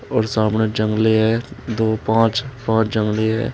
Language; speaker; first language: Hindi; native; Hindi